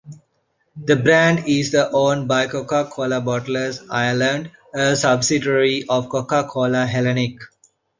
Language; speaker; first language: English; non-native, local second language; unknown